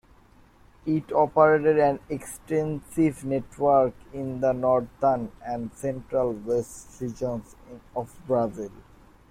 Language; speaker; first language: English; non-native, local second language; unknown